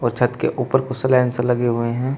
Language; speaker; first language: Hindi; native; Hindi